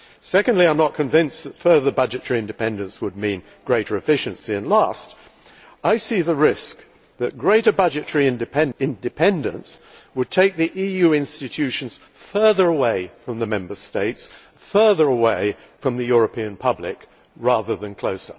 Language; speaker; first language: English; native; English